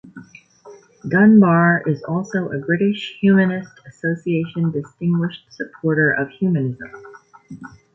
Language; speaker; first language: English; native; English